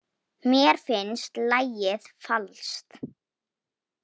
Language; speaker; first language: Icelandic; non-native, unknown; Polish